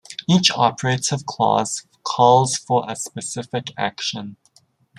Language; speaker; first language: English; native; English